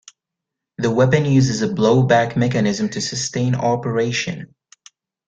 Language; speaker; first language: English; native; English